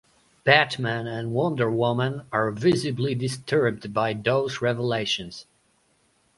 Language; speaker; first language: English; non-native, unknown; Polish